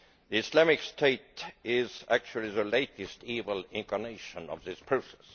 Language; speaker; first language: English; non-native, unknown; Estonian